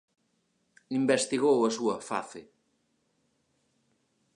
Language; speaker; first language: Galician; native; Galician